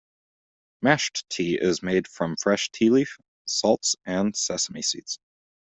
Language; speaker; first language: English; native; English